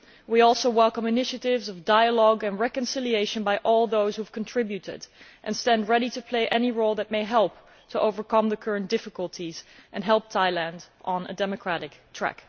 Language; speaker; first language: English; non-native, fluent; Dutch